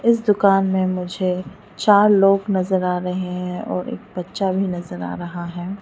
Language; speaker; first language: Hindi; non-native, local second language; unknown